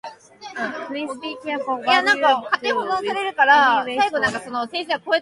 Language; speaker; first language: English; non-native, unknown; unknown